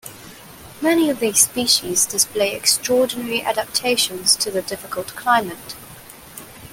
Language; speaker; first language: English; non-native, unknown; Cantonese